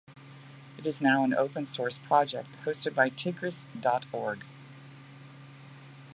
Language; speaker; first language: English; native; English